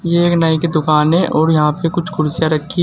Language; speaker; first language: Hindi; native; Hindi